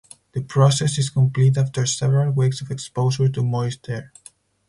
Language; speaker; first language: English; non-native, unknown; Spanish